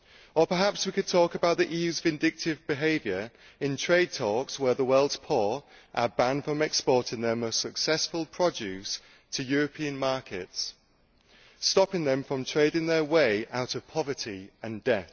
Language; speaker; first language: English; native; English